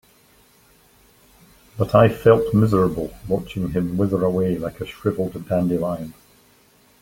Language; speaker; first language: English; native; English